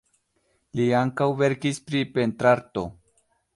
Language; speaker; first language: Esperanto; non-native, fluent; Spanish